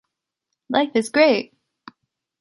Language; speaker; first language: English; native; English